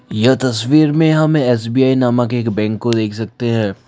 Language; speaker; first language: Hindi; non-native, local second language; Assamese